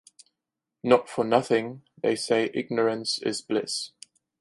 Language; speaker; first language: English; non-native, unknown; German